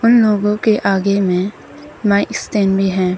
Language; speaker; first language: Hindi; non-native, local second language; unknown